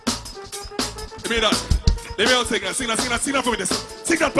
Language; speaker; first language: English; native; English